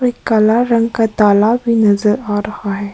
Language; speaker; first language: Hindi; early bilingual, other home language; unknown